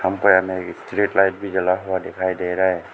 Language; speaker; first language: Hindi; early bilingual, other home language; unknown